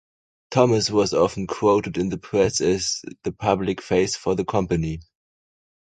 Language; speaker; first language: English; non-native, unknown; German